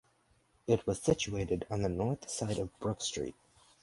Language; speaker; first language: English; native; English